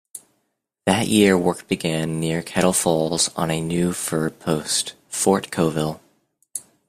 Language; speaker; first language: English; native; English